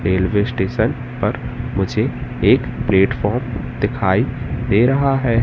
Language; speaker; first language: Hindi; native; Hindi